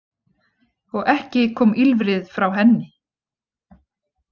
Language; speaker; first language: Icelandic; native; Icelandic